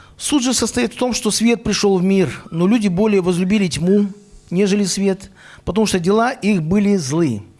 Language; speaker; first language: Russian; native; Russian